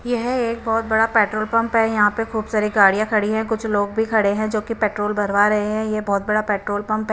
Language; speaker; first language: Hindi; non-native, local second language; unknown